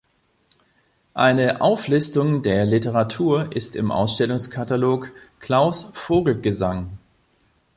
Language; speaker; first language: German; native; German